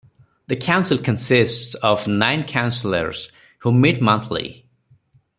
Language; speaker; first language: English; non-native, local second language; Odia